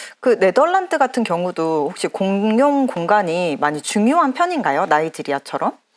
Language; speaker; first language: Korean; native; Korean